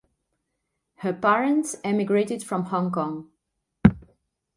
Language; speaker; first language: English; non-native, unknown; Catalan